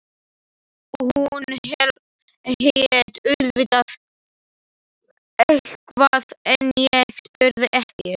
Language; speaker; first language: Icelandic; non-native, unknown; Slovak